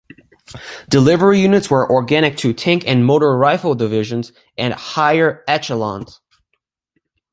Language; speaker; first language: English; native; English